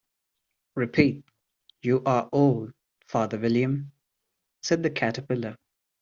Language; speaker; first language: English; non-native, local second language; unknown